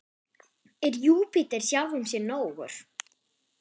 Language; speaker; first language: Icelandic; non-native, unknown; German